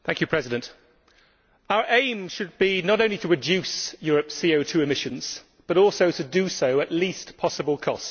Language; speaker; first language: English; native; English